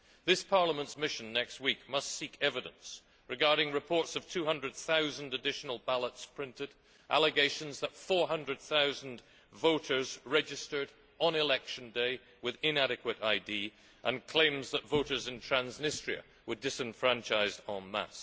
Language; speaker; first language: English; native; English